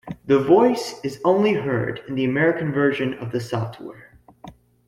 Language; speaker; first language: English; native; English